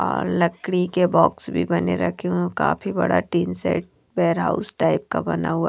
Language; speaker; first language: Hindi; non-native, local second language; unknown